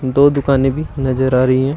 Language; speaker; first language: Hindi; native; Hindi